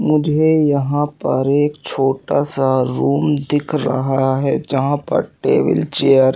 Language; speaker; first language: Hindi; native; Hindi